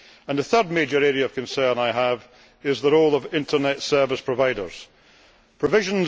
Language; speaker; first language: English; native; English